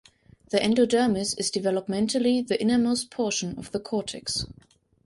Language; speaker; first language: English; non-native, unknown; German